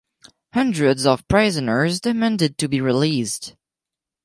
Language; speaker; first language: English; non-native, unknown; French